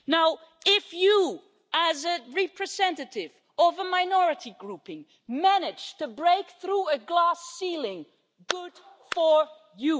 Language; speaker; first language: English; non-native, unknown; Dutch